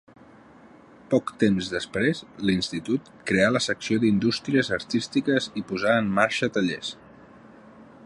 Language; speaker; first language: Catalan; native; Catalan